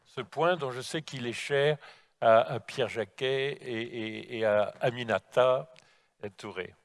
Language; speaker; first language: French; native; French